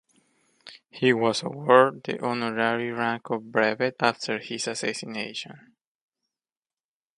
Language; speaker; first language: English; native; English